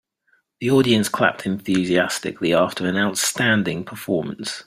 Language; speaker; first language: English; native; English